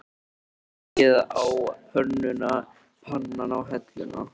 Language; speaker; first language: Icelandic; native; Icelandic